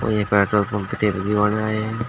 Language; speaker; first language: Hindi; native; Hindi